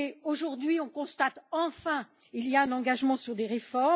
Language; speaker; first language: French; native; French